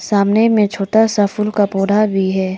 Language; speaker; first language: Hindi; non-native, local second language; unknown